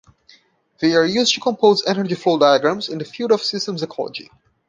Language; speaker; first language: English; non-native, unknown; Portuguese